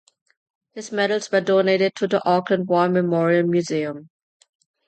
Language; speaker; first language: English; non-native, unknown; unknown